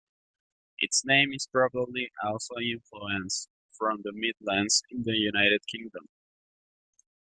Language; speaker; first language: English; non-native, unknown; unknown